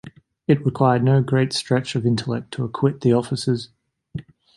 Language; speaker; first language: English; native; English